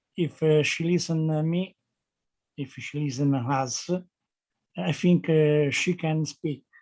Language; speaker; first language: English; non-native, learner; Italian